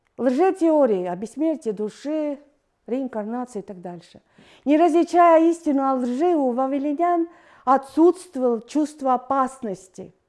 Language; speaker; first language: Russian; non-native, fluent; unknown